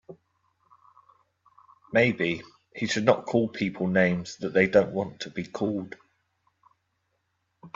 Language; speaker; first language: English; native; English